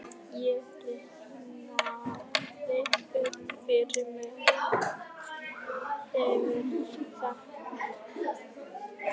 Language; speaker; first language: Icelandic; native; Icelandic